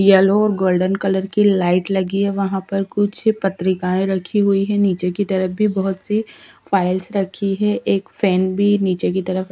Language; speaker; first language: Hindi; non-native, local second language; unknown